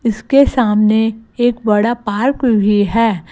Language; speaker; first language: Hindi; non-native, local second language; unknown